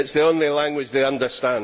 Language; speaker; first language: English; native; English